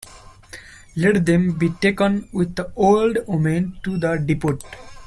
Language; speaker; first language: English; non-native, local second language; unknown